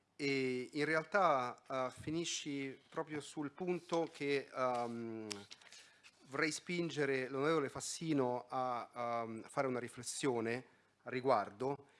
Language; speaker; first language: Italian; native; Italian